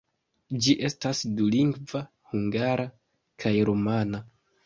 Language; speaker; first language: Esperanto; non-native, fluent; Kinyarwanda